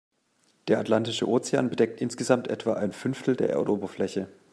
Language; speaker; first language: German; native; German